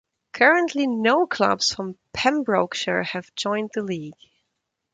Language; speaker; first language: English; non-native, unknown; German